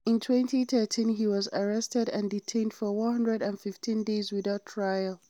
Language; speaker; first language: English; non-native, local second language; Hausa